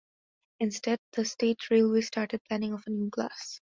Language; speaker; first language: English; non-native, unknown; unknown